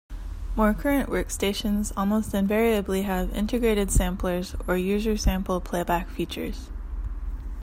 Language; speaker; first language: English; native; English